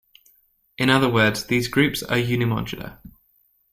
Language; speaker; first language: English; native; English